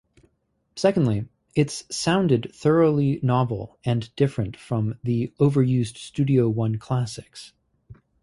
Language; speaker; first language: English; native; English